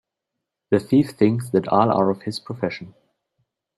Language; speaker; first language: English; non-native, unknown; German